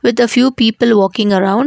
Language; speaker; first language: English; non-native, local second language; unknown